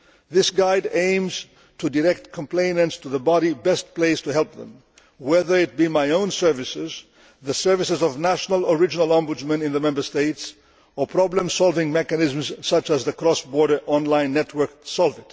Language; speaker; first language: English; non-native, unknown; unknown